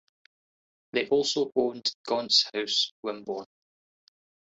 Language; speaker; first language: English; native; English